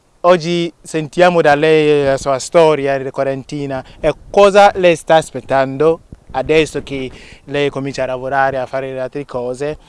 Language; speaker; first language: Italian; non-native, fluent; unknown